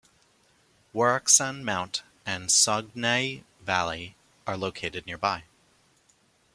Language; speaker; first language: English; native; English